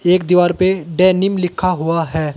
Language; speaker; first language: Hindi; native; Hindi